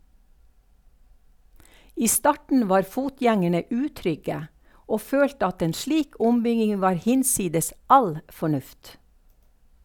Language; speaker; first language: Norwegian; native; Norwegian